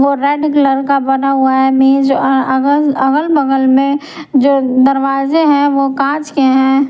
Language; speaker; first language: Hindi; non-native, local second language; Punjabi